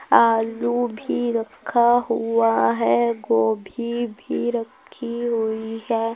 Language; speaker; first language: Hindi; native; Hindi